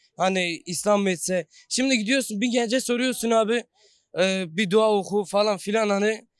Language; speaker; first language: Turkish; non-native, local second language; Kurdish